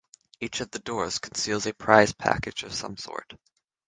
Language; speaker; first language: English; native; English